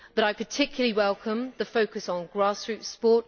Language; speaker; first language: English; native; English